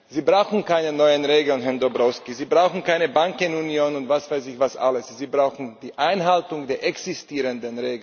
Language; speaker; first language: German; non-native, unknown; Slovak